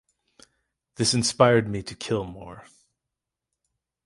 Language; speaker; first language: English; native; English